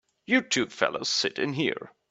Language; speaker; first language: English; non-native, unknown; German